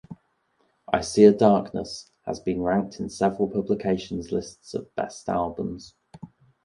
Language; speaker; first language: English; native; English